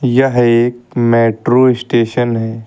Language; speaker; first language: Hindi; native; Hindi